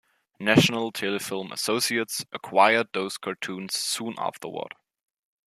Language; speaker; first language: English; non-native, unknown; German